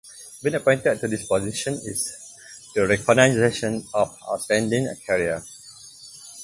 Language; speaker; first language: English; non-native, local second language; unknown